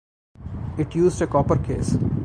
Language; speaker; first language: English; non-native, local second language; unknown